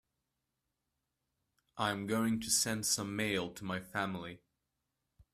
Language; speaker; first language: English; native; English